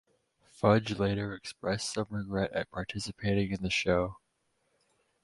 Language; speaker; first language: English; native; English